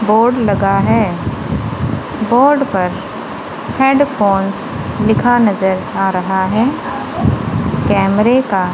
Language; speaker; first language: Hindi; non-native, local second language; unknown